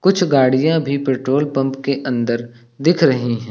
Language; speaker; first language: Hindi; native; Hindi